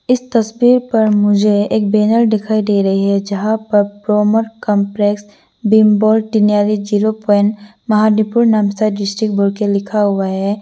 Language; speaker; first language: Hindi; non-native, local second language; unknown